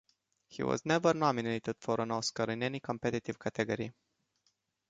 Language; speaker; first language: English; non-native, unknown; Romanian